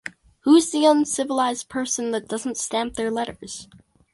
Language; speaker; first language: English; native; English